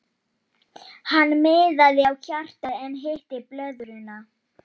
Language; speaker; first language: Icelandic; non-native, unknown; Polish